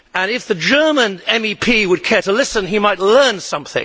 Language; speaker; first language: English; native; English